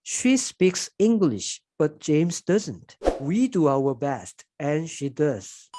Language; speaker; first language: English; non-native, fluent; Korean